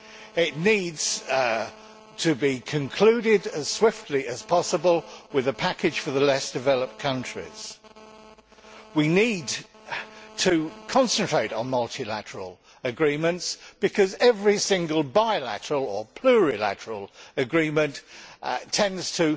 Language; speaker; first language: English; native; English